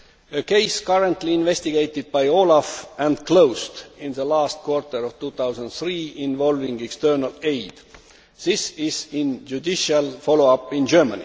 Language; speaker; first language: English; non-native, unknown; Estonian